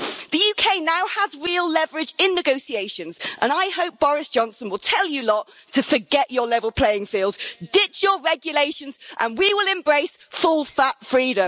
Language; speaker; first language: English; native; English